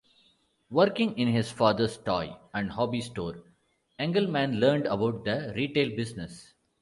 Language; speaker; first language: English; non-native, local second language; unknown